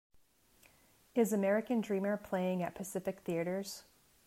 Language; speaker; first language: English; native; English